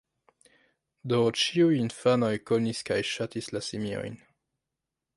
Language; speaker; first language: Esperanto; non-native, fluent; French